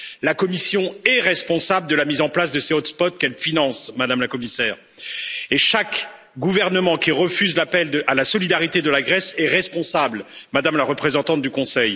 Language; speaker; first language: French; native; French